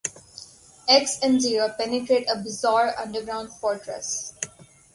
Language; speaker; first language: English; non-native, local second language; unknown